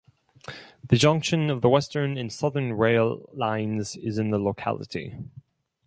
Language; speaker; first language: English; non-native, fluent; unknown